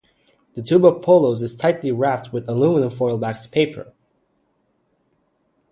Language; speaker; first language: English; native; English